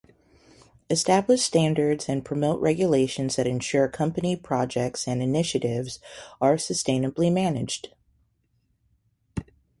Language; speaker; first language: English; native; English